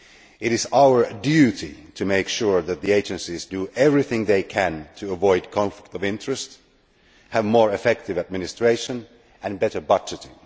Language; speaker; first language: English; non-native, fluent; Finnish